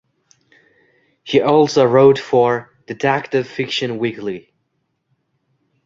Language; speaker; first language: English; non-native, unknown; Uzbek